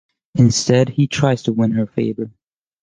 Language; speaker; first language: English; native; English